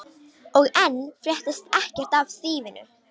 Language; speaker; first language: Icelandic; non-native, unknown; Romanian